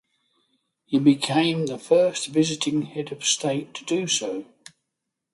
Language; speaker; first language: English; native; English